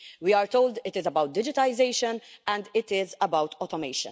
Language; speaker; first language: English; non-native, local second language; Maltese